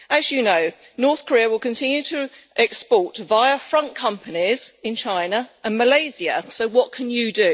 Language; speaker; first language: English; native; English